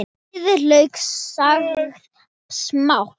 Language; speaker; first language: Icelandic; non-native, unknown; Thai